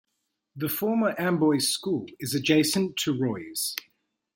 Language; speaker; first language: English; native; English